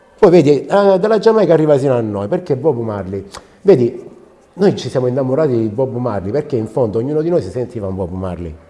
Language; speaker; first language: Italian; native; Italian